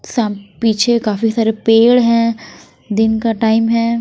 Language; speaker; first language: Hindi; non-native, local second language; Punjabi